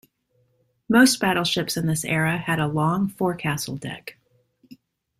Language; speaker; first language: English; native; English